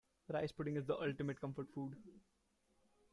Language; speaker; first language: English; non-native, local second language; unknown